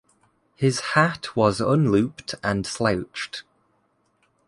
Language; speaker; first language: English; native; English